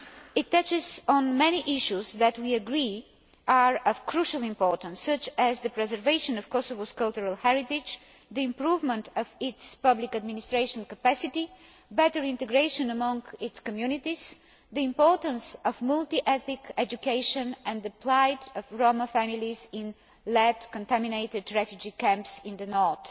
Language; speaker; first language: English; non-native, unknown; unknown